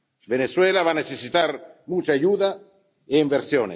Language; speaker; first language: Spanish; non-native, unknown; Italian